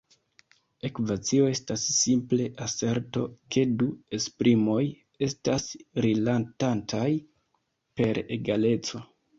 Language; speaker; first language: Esperanto; non-native, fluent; Kinyarwanda